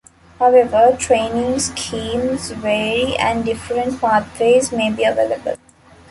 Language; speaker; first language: English; non-native, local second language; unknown